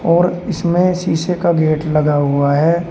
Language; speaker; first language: Hindi; native; Hindi